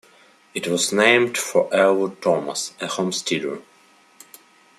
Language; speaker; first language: English; non-native, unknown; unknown